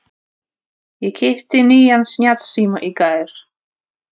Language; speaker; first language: Icelandic; non-native, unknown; Russian